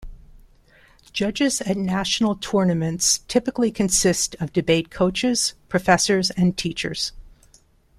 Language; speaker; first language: English; non-native, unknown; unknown